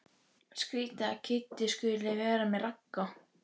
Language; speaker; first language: Icelandic; native; Icelandic